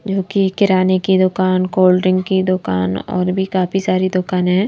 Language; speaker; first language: Hindi; native; Hindi